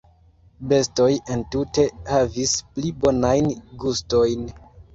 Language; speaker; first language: Esperanto; non-native, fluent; Kinyarwanda